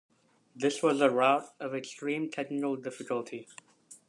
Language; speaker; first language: English; native; English